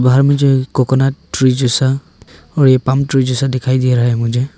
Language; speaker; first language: Hindi; non-native, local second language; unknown